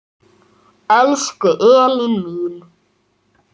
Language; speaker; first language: Icelandic; native; Icelandic